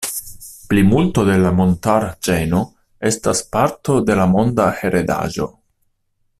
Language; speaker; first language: Esperanto; non-native, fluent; Italian